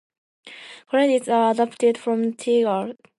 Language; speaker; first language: English; non-native, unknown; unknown